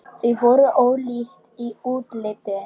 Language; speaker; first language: Icelandic; non-native, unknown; Polish